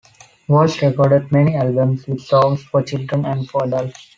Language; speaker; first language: English; non-native, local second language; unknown